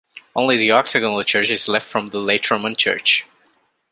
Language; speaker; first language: English; non-native, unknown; Divehi